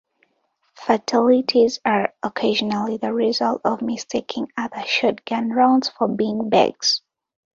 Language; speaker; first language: English; non-native, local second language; Ganda